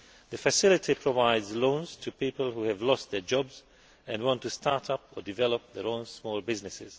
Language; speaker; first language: English; non-native, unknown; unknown